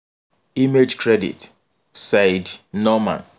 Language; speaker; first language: English; non-native, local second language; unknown